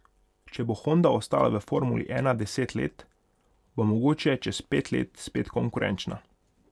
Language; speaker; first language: Slovenian; non-native, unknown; Hungarian